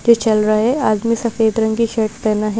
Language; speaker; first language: Hindi; native; Hindi